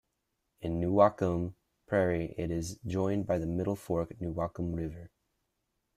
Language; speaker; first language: English; native; English